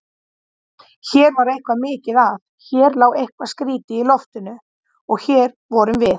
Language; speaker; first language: Icelandic; native; Icelandic